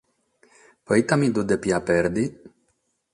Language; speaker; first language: Sardinian; non-native, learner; Catalan